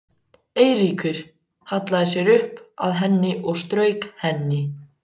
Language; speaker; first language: Icelandic; native; Icelandic